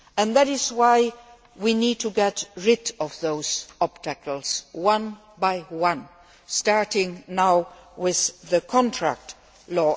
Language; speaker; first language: English; non-native, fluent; Luxembourgish